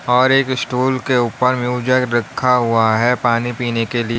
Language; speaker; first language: Hindi; native; Hindi